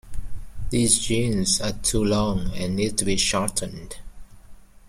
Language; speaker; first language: English; native; English